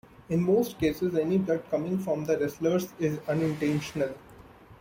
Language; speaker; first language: English; non-native, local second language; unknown